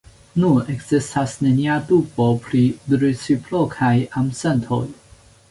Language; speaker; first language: Esperanto; non-native, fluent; Chinese